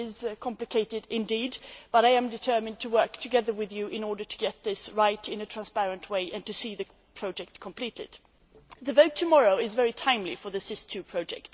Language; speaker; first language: English; non-native, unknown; Swedish